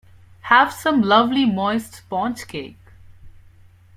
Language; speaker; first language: English; non-native, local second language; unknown